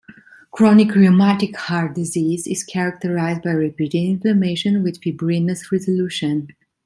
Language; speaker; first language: English; non-native, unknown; Italian